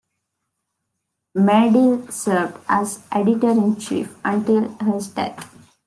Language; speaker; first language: English; non-native, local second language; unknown